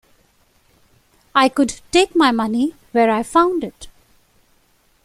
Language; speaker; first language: English; non-native, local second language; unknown